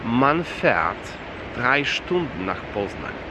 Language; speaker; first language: German; non-native, fluent; Polish